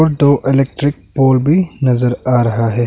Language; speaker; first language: Hindi; non-native, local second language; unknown